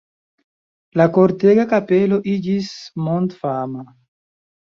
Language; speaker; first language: Esperanto; non-native, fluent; Chinese